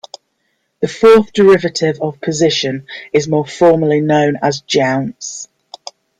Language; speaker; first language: English; native; English